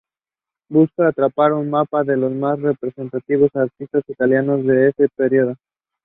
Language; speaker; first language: English; non-native, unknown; Spanish